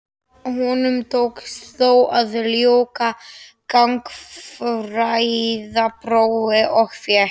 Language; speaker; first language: Icelandic; non-native, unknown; Slovak